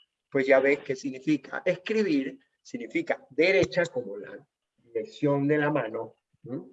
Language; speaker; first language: Spanish; native; Spanish